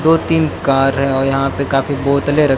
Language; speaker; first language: Hindi; native; Hindi